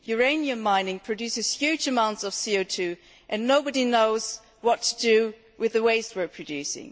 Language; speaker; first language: English; non-native, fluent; German